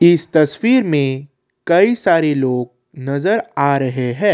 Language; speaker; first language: Hindi; non-native, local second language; Assamese